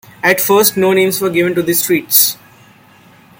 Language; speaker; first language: English; non-native, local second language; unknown